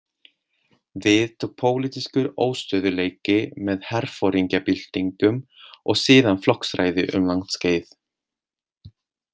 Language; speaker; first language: Icelandic; non-native, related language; Swedish